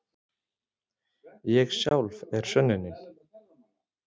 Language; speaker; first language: Icelandic; native; Icelandic